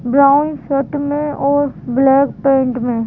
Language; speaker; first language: Hindi; native; Hindi